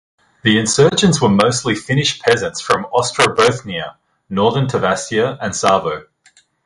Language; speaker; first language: English; native; English